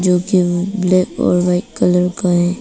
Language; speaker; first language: Hindi; non-native, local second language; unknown